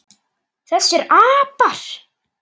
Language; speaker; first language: Icelandic; native; Icelandic